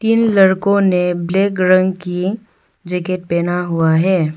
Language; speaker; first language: Hindi; early bilingual, other home language; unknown